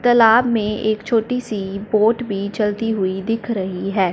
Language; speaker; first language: Hindi; non-native, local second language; Punjabi